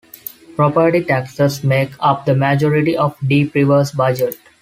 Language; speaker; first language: English; non-native, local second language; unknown